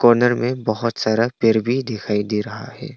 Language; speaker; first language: Hindi; non-native, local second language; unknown